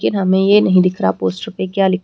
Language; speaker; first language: Hindi; native; Hindi